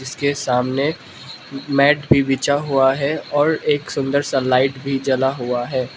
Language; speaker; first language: Hindi; non-native, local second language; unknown